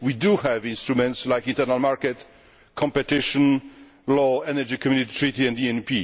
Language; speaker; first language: English; non-native, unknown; Polish